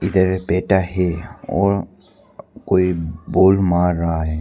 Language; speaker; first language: Hindi; non-native, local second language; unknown